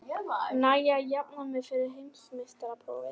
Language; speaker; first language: Icelandic; native; Icelandic